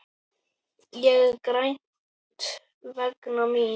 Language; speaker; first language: Icelandic; native; Icelandic